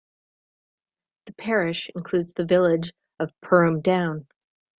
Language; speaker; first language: English; native; English